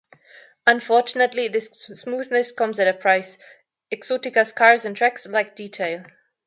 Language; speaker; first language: English; non-native, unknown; German